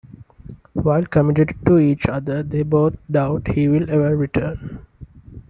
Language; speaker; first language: English; non-native, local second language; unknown